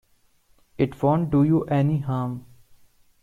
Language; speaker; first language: English; non-native, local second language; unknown